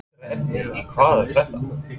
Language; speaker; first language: Icelandic; non-native, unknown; English